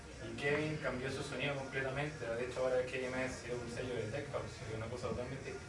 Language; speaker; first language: Spanish; native; Spanish